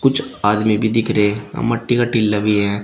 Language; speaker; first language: Hindi; native; Hindi